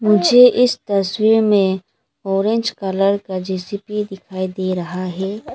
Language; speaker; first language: Hindi; non-native, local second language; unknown